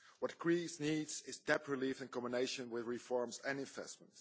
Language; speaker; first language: English; non-native, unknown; Dutch